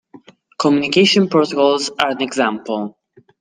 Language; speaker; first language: English; non-native, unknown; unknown